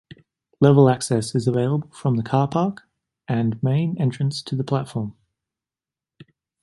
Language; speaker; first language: English; native; English